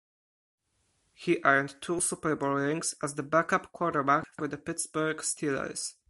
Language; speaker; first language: English; non-native, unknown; Polish